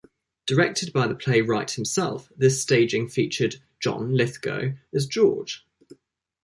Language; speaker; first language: English; native; English